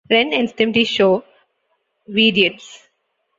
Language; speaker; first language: English; non-native, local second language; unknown